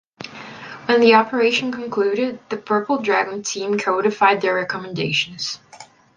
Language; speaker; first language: English; non-native, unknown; Portuguese